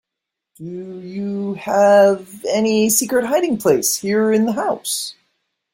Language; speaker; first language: English; native; English